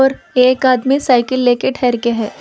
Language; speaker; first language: Hindi; non-native, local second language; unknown